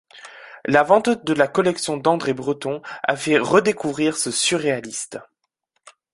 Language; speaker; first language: French; native; French